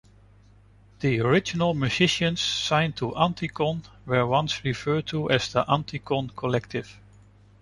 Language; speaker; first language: English; non-native, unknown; Dutch